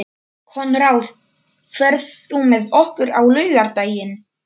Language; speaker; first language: Icelandic; non-native, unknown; Polish